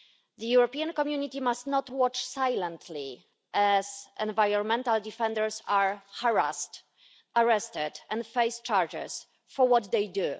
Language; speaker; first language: English; non-native, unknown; Polish